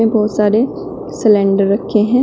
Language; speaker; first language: Hindi; native; Hindi